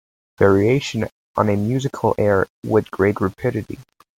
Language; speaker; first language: English; native; English